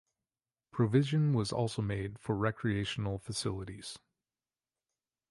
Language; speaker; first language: English; native; English